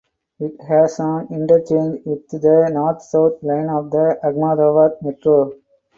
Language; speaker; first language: English; non-native, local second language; Tamil